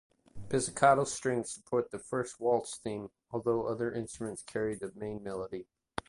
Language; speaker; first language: English; native; English